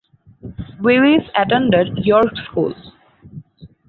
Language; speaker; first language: English; non-native, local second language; Bangla